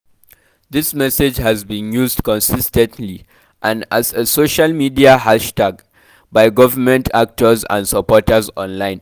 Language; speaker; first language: English; non-native, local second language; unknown